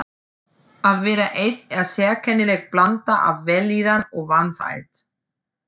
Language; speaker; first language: Icelandic; non-native, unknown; German